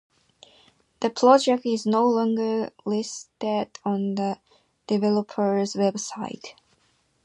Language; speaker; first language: English; non-native, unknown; Japanese